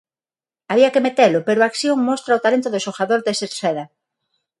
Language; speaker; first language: Galician; non-native, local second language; Spanish